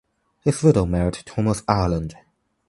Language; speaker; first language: English; non-native, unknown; Chinese